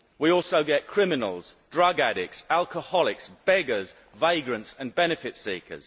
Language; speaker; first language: English; native; English